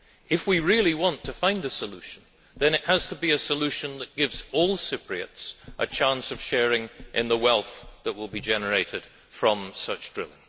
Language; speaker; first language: English; native; English